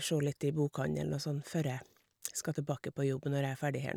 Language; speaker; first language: Norwegian; native; Norwegian